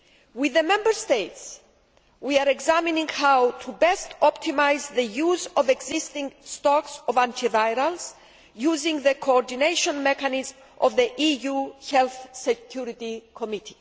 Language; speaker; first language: English; non-native, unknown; Greek